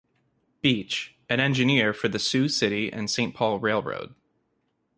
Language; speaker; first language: English; native; English